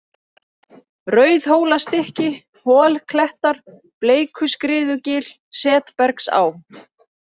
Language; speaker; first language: Icelandic; native; Icelandic